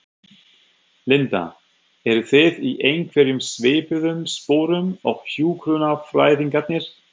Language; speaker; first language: Icelandic; non-native, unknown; German